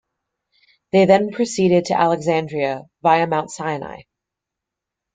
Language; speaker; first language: English; native; English